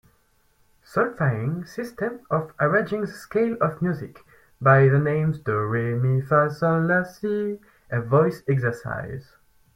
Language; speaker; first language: English; non-native, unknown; French